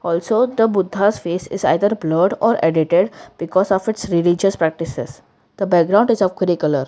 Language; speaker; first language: English; non-native, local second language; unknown